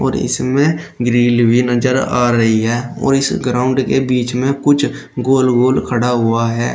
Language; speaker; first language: Hindi; native; Hindi